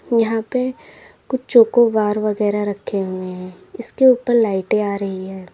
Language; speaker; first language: Hindi; native; Hindi